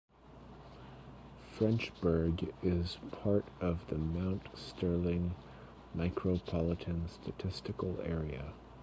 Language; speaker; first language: English; native; English